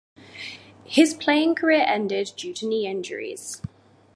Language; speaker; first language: English; native; English